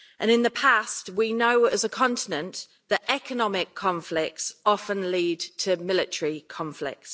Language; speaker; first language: English; native; English